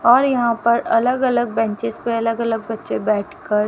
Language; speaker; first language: Hindi; native; Hindi